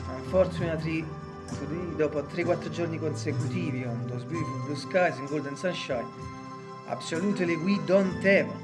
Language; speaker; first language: English; non-native, fluent; Italian